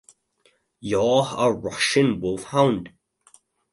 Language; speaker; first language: English; native; English